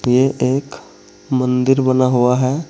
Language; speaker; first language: Hindi; native; Hindi